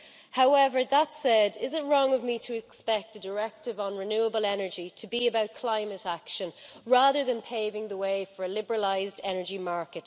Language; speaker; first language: English; native; English